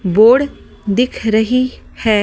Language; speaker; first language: Hindi; native; Hindi